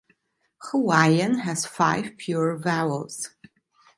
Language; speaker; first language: English; non-native, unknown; Italian